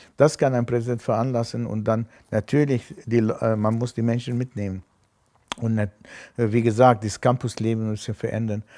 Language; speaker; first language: German; non-native, fluent; Arabic